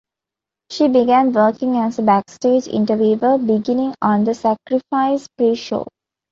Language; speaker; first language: English; non-native, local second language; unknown